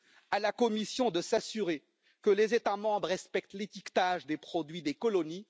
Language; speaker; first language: French; native; French